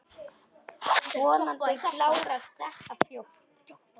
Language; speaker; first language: Icelandic; non-native, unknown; Polish